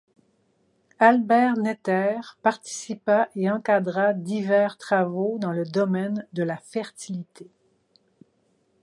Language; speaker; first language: French; native; French